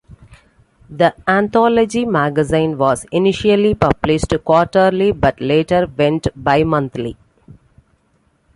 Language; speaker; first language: English; non-native, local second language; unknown